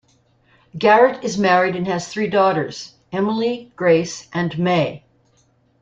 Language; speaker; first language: English; native; English